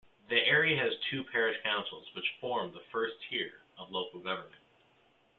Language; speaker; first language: English; native; English